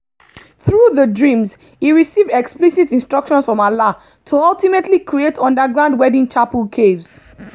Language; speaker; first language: English; non-native, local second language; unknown